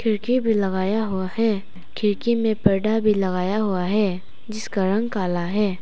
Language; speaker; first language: Hindi; non-native, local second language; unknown